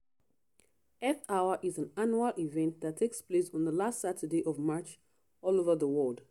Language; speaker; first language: English; non-native, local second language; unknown